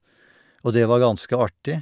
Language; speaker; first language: Norwegian; native; Norwegian